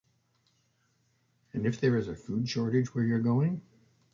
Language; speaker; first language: English; native; English